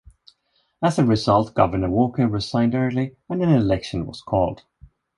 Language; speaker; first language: English; non-native, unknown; Swedish